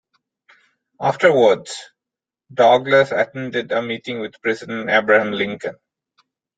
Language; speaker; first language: English; non-native, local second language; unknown